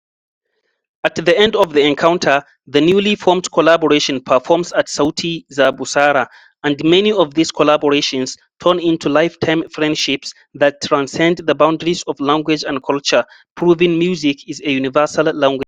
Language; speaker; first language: English; non-native, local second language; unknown